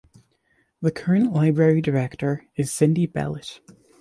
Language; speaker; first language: English; native; English